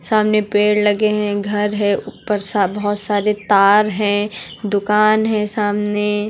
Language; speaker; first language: Hindi; native; Hindi